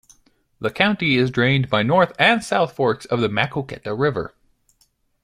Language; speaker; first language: English; native; English